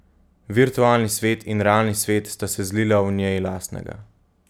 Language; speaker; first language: Slovenian; native; Slovenian